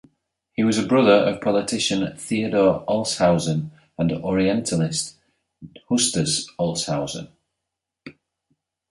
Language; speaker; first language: English; native; English